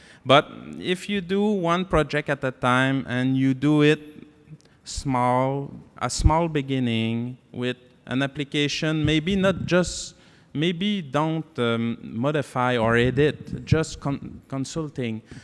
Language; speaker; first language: English; non-native, learner; French